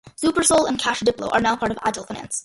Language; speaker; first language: English; early bilingual, other home language; Malayalam